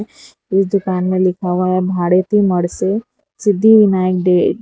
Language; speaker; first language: Hindi; non-native, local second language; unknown